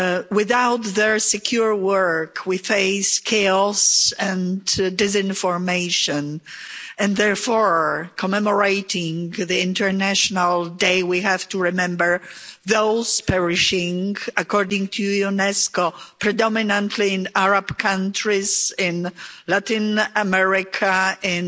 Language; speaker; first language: English; non-native, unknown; Polish